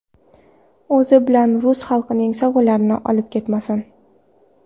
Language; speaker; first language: Uzbek; non-native, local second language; Kara-Kalpak